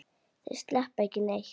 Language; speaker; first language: Icelandic; native; Icelandic